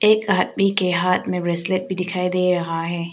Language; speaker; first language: Hindi; non-native, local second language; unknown